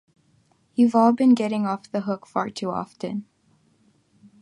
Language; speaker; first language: English; non-native, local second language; Filipino